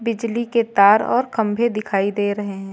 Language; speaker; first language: Hindi; native; Hindi